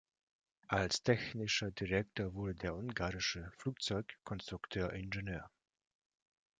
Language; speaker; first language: German; non-native, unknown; Russian